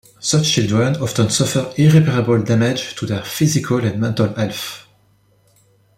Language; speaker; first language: English; non-native, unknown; French